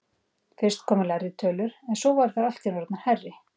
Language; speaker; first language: Icelandic; native; Icelandic